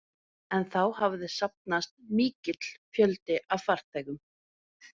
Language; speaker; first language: Icelandic; non-native, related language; Norwegian